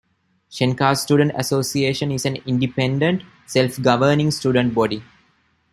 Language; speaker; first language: English; non-native, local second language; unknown